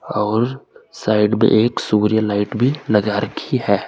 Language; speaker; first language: Hindi; native; Hindi